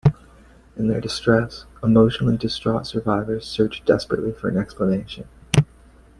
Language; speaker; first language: English; native; English